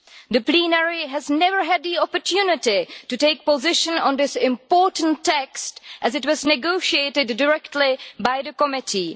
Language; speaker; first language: English; non-native, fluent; Czech